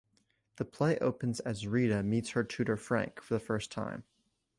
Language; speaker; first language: English; native; English